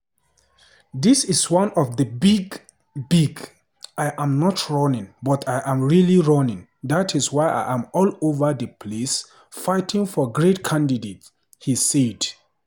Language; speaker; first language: English; non-native, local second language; Hausa